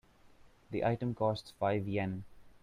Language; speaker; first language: English; non-native, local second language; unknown